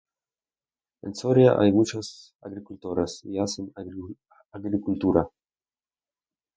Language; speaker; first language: Spanish; non-native, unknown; Russian